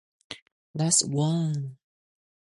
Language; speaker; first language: English; non-native, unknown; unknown